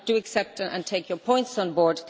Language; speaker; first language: English; native; English